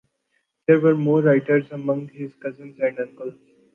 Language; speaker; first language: English; non-native, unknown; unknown